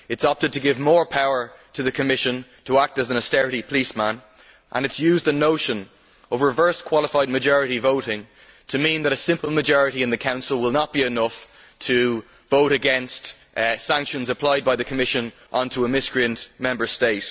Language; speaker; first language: English; native; English